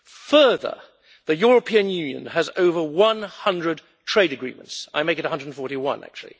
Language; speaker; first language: English; native; English